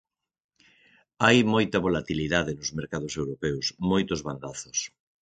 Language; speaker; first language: Galician; native; Galician